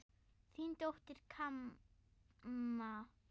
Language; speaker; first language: Icelandic; non-native, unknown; German